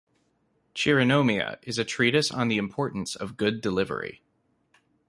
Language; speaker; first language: English; native; English